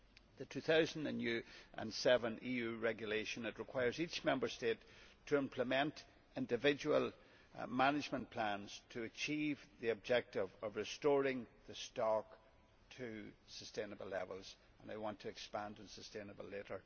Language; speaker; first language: English; native; English